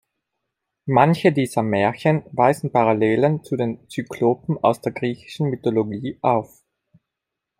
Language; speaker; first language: German; non-native, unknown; Italian